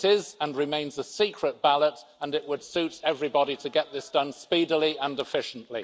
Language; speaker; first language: English; native; English